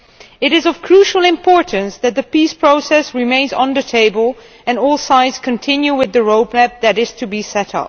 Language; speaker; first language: English; non-native, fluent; Dutch